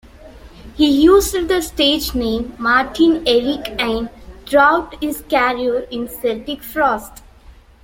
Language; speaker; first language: English; non-native, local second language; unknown